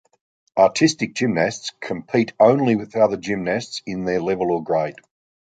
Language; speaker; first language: English; native; English